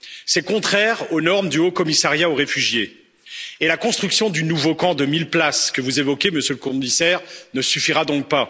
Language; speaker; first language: French; native; French